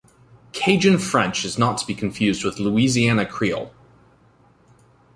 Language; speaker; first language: English; native; English